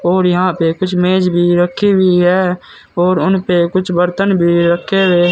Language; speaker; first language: Hindi; native; Hindi